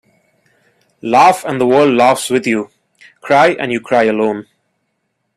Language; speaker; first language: English; non-native, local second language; Bangla